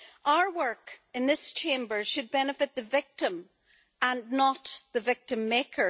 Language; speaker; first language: English; native; English